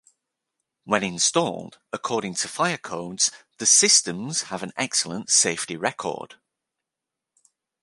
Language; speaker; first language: English; native; English